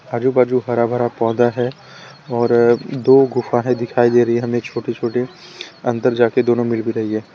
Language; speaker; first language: Hindi; non-native, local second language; Gujarati